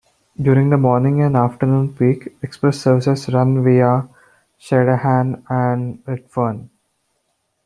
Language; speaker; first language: English; non-native, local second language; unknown